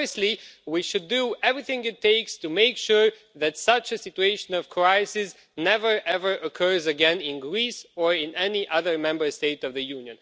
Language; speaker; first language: English; non-native, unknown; Romanian